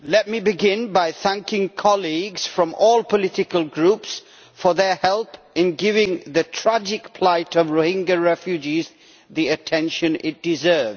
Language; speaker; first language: English; native; English